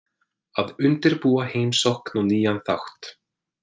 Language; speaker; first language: Icelandic; non-native, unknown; English